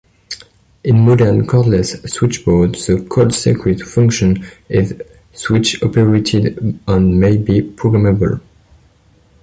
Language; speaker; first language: English; non-native, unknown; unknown